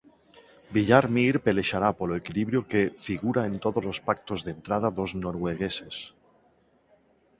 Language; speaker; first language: Galician; non-native, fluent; Spanish